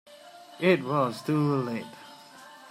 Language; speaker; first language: English; non-native, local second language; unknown